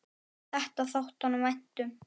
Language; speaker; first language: Icelandic; native; Icelandic